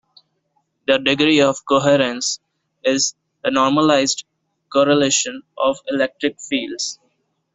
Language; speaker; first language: English; non-native, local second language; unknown